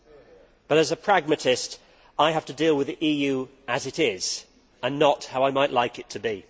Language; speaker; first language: English; native; English